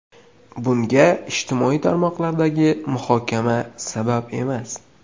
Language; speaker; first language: Uzbek; native; Uzbek